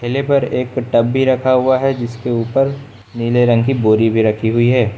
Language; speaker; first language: Hindi; native; Hindi